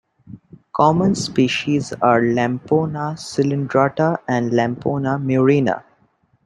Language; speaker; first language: English; non-native, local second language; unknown